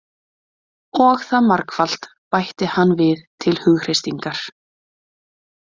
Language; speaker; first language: Icelandic; native; Icelandic